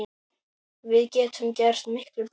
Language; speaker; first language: Icelandic; native; Icelandic